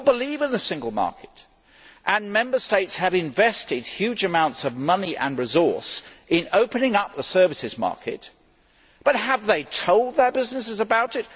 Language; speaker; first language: English; native; English